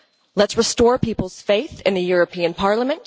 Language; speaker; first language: English; non-native, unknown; Dutch